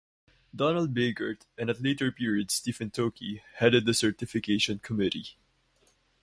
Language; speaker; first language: English; non-native, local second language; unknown